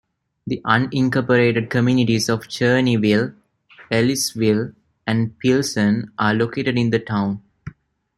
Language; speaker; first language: English; non-native, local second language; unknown